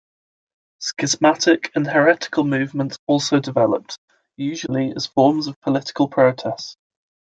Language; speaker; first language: English; native; English